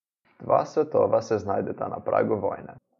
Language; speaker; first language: Slovenian; native; Slovenian